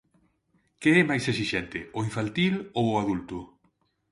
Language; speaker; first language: Galician; non-native, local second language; Spanish